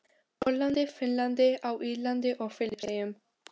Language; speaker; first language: Icelandic; non-native, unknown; Albanian